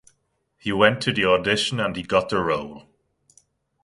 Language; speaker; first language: English; non-native, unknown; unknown